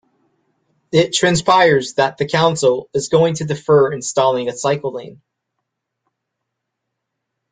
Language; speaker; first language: English; native; English